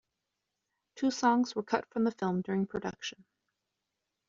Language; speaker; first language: English; native; English